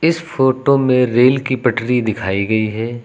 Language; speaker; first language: Hindi; native; Hindi